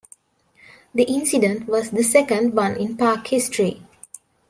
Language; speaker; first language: English; non-native, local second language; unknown